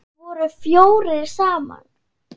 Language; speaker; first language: Icelandic; non-native, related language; Swedish